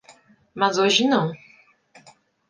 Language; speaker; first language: Portuguese; native; Portuguese